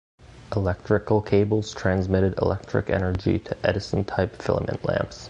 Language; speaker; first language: English; native; English